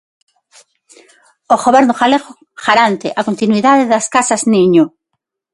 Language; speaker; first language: Galician; non-native, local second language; Spanish